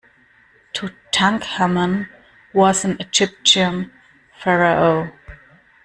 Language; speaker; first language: English; non-native, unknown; German